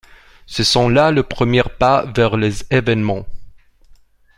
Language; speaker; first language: French; non-native, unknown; Romanian